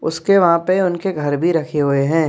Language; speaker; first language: Hindi; native; Hindi